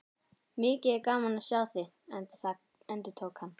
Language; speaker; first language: Icelandic; native; Icelandic